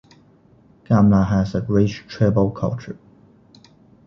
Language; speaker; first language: English; non-native, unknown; Chinese